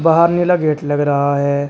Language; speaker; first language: Hindi; native; Hindi